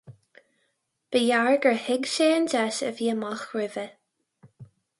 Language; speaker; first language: Irish; non-native, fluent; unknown